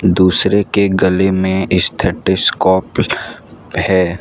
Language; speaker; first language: Hindi; non-native, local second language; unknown